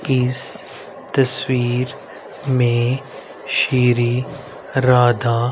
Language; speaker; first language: Hindi; native; Hindi